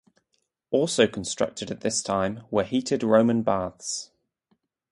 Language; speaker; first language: English; native; English